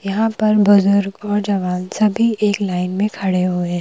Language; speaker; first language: Hindi; native; Hindi